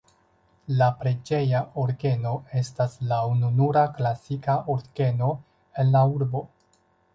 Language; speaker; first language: Esperanto; non-native, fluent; Chinese